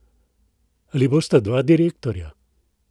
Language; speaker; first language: Slovenian; native; Slovenian